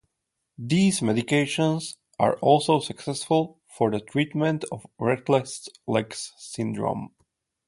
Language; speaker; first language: English; non-native, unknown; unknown